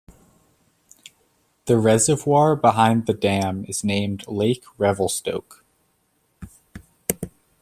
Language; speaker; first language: English; native; English